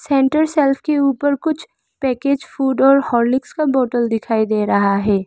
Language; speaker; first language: Hindi; early bilingual, other home language; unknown